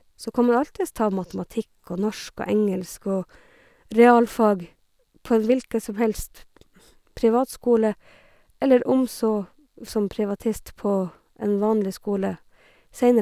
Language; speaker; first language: Norwegian; native; Norwegian